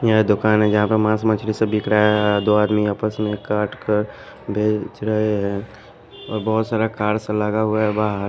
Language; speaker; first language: Hindi; non-native, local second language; Bhojpuri